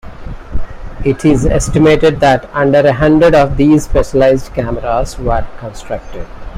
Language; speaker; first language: English; non-native, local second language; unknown